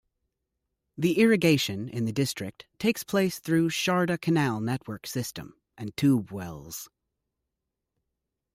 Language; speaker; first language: English; native; English